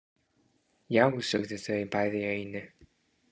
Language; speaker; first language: Icelandic; non-native, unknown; English